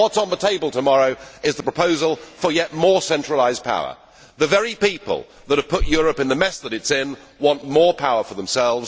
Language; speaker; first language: English; native; English